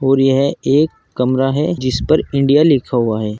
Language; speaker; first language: Hindi; native; Hindi